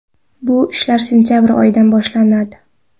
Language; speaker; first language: Uzbek; non-native, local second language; Kara-Kalpak